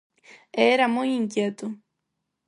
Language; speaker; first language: Galician; non-native, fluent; Spanish